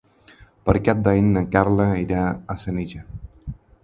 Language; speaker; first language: Catalan; non-native, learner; Spanish